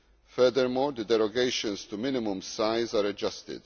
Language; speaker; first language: English; non-native, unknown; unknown